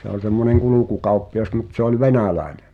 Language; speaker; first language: Finnish; native; Finnish